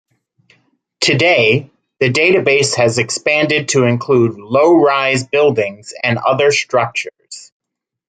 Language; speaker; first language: English; native; English